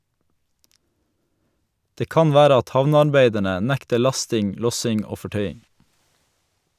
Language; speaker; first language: Norwegian; native; Norwegian